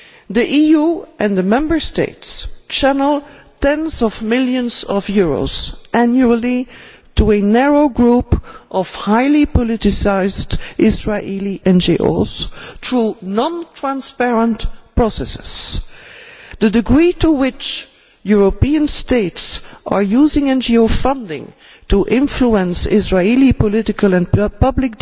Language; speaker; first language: English; non-native, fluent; Dutch